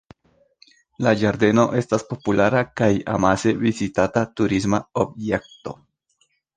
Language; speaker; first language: Esperanto; non-native, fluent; Spanish